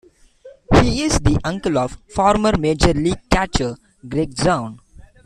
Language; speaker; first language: English; non-native, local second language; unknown